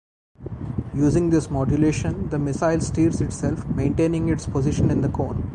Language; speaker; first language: English; non-native, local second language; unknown